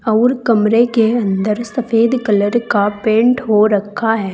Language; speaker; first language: Hindi; native; Hindi